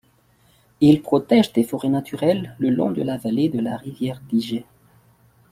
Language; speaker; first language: French; non-native, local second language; Malagasy